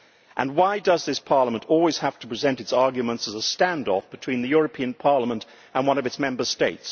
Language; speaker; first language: English; native; English